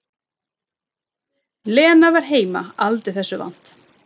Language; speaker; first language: Icelandic; non-native, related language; Swedish